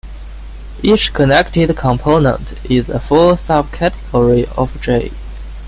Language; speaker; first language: English; non-native, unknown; Chinese